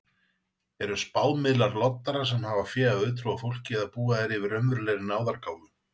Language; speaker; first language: Icelandic; native; Icelandic